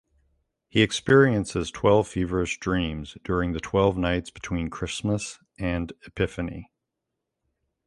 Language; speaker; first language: English; native; English